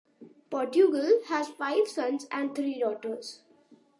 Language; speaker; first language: English; non-native, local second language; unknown